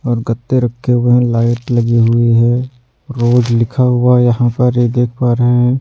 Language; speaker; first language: Hindi; native; Hindi